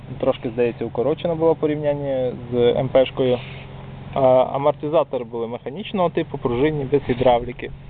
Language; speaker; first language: Ukrainian; non-native, local second language; Russian